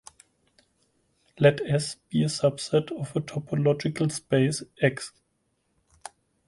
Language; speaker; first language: English; non-native, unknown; German